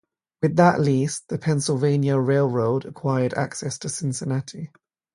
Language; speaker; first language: English; native; English